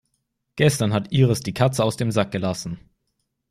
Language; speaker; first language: German; native; German